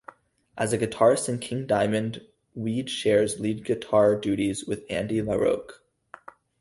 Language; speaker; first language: English; native; English